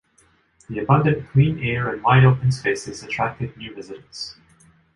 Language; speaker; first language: English; non-native, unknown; Japanese